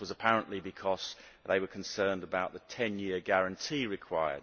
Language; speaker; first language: English; native; English